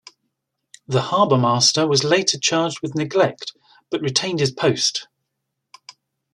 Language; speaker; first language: English; native; English